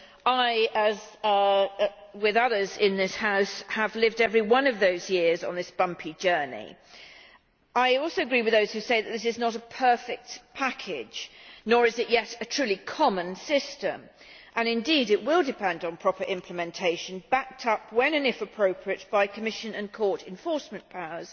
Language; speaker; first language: English; native; English